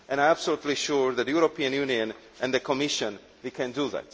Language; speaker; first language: English; non-native, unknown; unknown